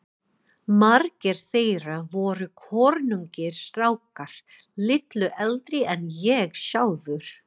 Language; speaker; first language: Icelandic; non-native, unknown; English